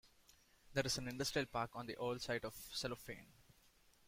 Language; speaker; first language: English; non-native, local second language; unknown